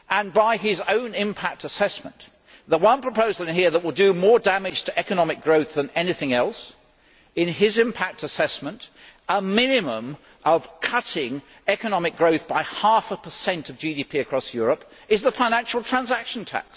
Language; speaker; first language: English; native; English